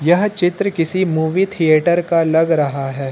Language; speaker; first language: Hindi; native; Hindi